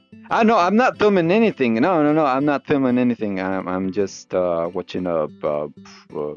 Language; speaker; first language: English; non-native, learner; Spanish